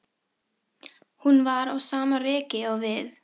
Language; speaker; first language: Icelandic; non-native, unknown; Filipino